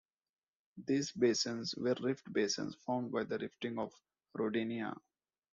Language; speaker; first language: English; non-native, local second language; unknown